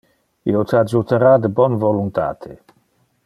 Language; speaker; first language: Interlingua; non-native, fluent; Dutch